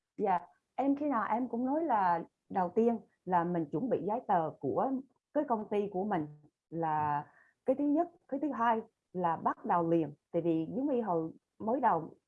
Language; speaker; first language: Vietnamese; early bilingual, other home language; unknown